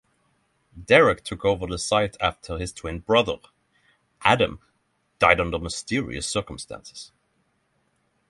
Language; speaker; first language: English; non-native, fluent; Norwegian